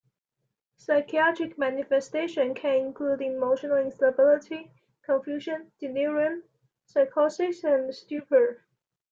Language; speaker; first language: English; non-native, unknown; Chinese